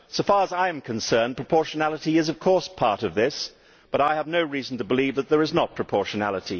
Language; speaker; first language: English; native; English